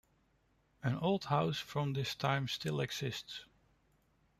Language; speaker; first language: English; non-native, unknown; Dutch